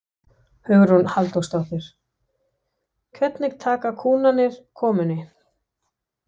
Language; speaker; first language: Icelandic; non-native, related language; Danish